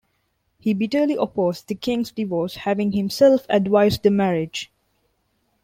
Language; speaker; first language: English; non-native, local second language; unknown